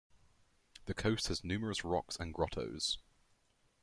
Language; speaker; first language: English; native; English